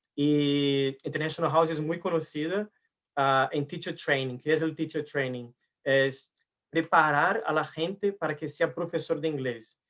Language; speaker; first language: Spanish; non-native, fluent; Portuguese